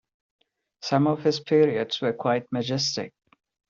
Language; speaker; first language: English; non-native, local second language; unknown